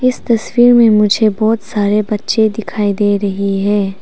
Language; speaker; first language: Hindi; non-native, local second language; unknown